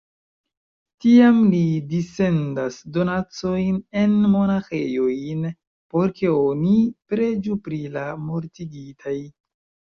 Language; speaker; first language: Esperanto; non-native, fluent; Chinese